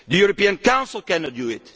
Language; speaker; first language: English; non-native, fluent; Dutch